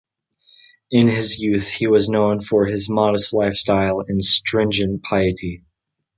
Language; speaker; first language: English; native; English